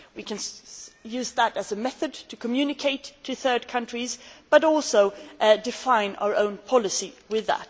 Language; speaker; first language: English; non-native, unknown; Swedish